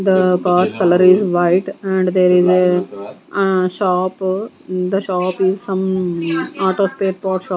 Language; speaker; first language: English; non-native, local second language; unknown